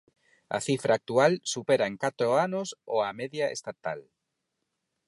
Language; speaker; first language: Galician; non-native, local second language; Spanish